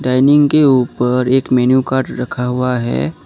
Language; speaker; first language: Hindi; non-native, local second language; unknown